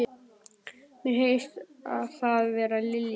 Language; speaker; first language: Icelandic; native; Icelandic